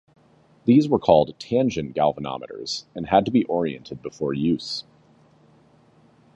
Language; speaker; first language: English; native; English